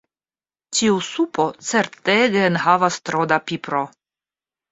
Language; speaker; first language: Esperanto; non-native, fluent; Russian